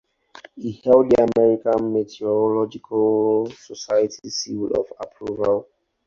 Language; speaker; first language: English; non-native, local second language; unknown